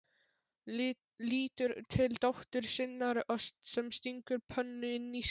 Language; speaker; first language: Icelandic; non-native, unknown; Polish